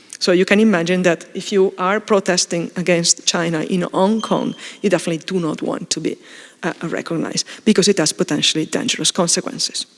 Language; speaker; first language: English; non-native, fluent; Italian